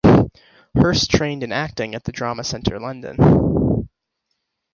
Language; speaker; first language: English; native; English